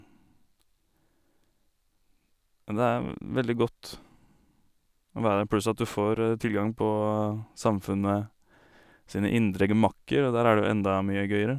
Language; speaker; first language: Norwegian; native; Norwegian